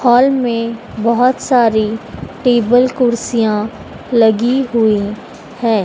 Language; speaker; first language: Hindi; native; Hindi